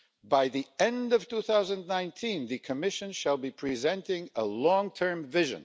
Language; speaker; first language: English; non-native, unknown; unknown